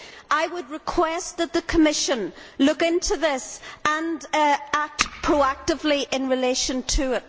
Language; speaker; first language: English; native; English